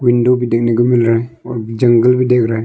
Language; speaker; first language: Hindi; early bilingual, other home language; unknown